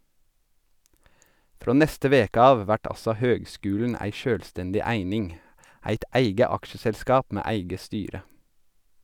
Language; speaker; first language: Norwegian; native; Norwegian